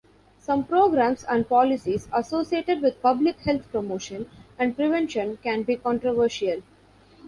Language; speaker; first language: English; non-native, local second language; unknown